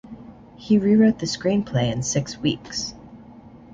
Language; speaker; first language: English; native; English